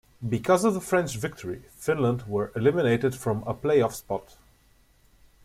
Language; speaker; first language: English; native; English